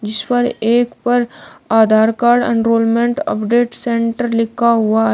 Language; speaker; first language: Hindi; native; Hindi